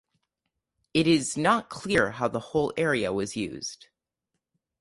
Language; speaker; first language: English; native; English